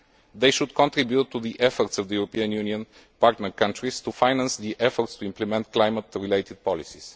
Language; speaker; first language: English; non-native, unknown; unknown